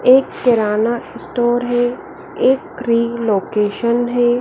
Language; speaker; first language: Hindi; native; Hindi